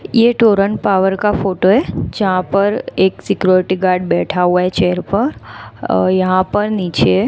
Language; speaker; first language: Hindi; non-native, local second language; Gujarati